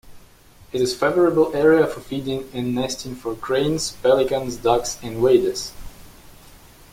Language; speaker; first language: English; non-native, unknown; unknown